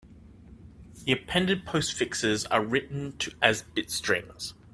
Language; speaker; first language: English; native; English